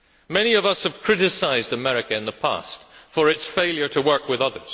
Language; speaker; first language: English; native; English